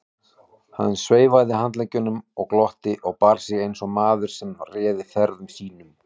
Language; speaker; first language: Icelandic; native; Icelandic